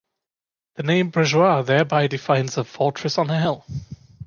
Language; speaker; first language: English; non-native, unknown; German